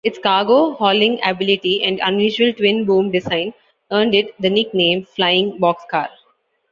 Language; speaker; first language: English; non-native, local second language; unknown